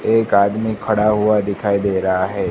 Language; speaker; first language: Hindi; non-native, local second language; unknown